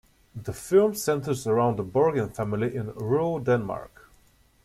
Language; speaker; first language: English; native; English